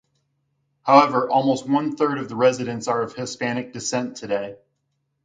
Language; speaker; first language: English; native; English